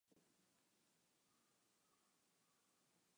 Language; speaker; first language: English; non-native, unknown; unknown